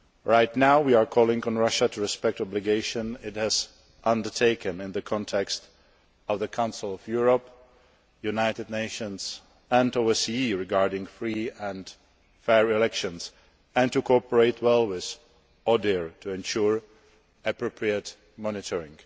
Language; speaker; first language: English; non-native, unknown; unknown